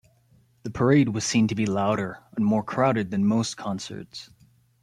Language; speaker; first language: English; native; English